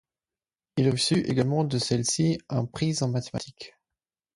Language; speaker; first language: French; non-native, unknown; German